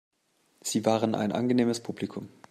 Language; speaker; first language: German; native; German